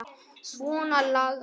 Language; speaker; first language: Icelandic; non-native, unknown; Vietnamese